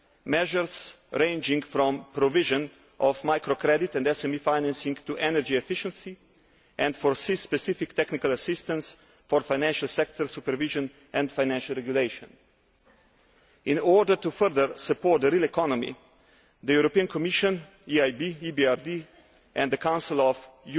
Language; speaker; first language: English; non-native, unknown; Slovenian